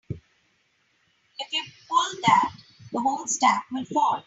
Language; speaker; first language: English; non-native, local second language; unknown